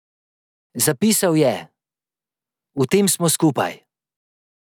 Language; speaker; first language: Slovenian; native; Slovenian